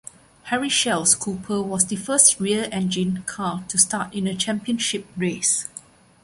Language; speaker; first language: English; non-native, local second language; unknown